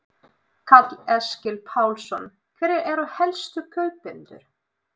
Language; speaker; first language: Icelandic; non-native, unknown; Russian